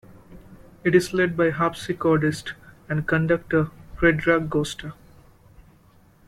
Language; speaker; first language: English; non-native, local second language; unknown